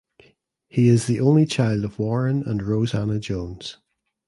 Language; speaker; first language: English; native; English